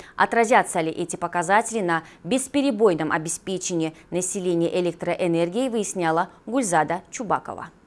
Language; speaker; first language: Russian; non-native, local second language; Kyrgyz